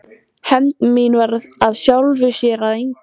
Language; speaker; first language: Icelandic; native; Icelandic